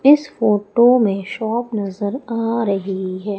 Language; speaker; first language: Hindi; native; Hindi